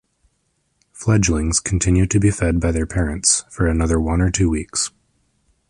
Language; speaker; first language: English; native; English